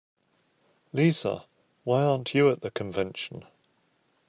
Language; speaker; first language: English; native; English